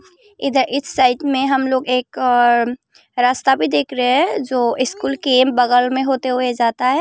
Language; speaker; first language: Hindi; non-native, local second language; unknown